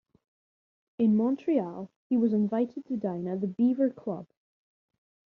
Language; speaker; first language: English; native; English